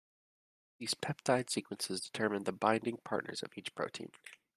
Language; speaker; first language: English; native; English